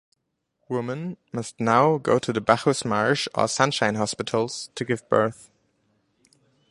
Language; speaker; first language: English; non-native, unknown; German